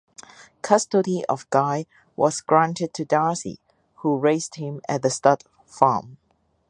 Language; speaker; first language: English; non-native, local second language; Cantonese